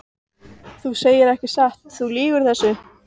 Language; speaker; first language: Icelandic; native; Icelandic